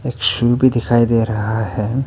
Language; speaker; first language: Hindi; non-native, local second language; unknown